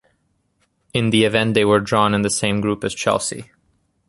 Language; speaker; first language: English; native; English